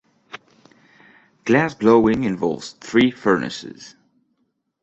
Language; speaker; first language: English; non-native, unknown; French